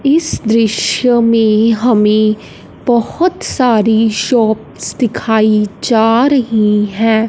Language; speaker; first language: Hindi; non-native, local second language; Punjabi